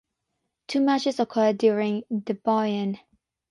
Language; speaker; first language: English; non-native, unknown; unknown